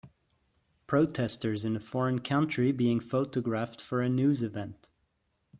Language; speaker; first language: English; native; English